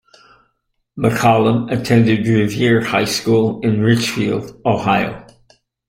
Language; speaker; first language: English; native; English